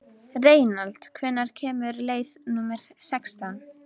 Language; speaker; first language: Icelandic; native; Icelandic